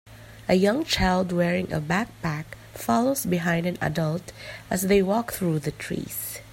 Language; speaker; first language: English; non-native, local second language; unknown